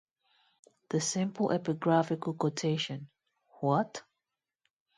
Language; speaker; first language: English; non-native, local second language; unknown